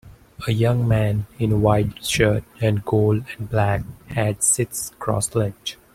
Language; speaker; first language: English; non-native, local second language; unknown